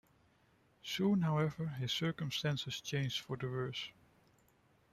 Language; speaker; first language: English; non-native, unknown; Dutch